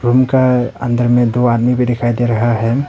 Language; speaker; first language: Hindi; early bilingual, other home language; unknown